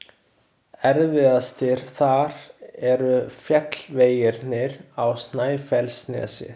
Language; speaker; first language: Icelandic; non-native, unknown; Chinese